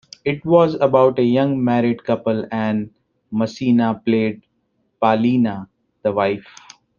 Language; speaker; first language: English; non-native, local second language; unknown